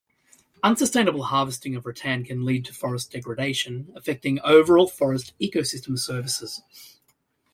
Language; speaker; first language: English; native; English